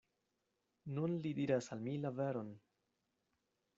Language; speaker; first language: Esperanto; non-native, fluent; Spanish